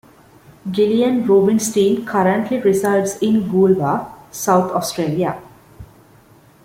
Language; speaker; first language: English; non-native, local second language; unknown